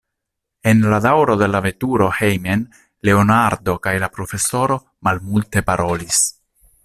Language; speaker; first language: Esperanto; non-native, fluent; Italian